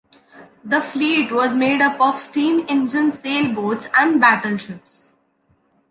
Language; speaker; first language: English; non-native, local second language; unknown